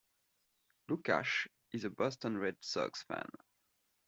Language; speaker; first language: English; non-native, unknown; French